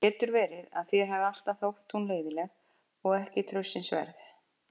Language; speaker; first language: Icelandic; native; Icelandic